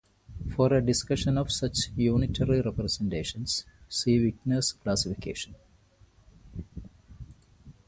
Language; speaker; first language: English; non-native, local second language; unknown